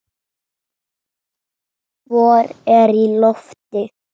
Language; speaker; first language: Icelandic; native; Icelandic